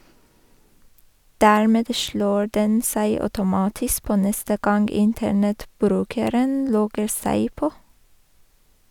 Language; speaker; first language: Norwegian; non-native, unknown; Persian